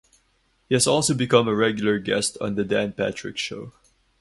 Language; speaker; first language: English; non-native, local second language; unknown